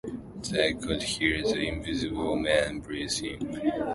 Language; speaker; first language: English; non-native, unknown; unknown